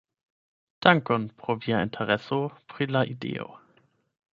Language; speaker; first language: Esperanto; non-native, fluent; German